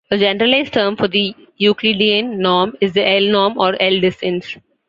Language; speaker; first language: English; non-native, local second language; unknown